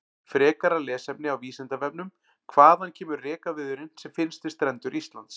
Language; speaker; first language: Icelandic; native; Icelandic